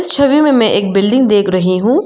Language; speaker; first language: Hindi; non-native, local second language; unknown